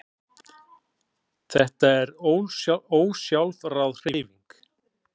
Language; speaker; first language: Icelandic; native; Icelandic